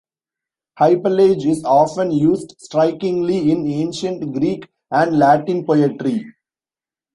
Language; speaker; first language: English; non-native, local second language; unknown